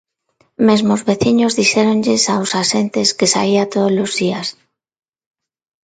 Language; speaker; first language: Galician; non-native, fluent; Spanish